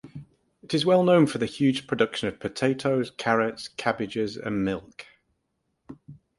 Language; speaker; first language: English; native; English